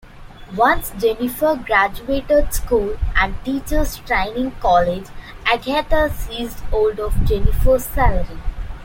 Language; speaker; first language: English; non-native, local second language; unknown